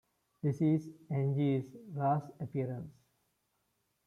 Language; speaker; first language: English; non-native, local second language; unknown